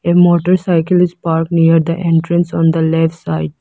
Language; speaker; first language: English; non-native, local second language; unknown